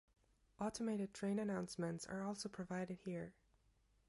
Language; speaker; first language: English; non-native, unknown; German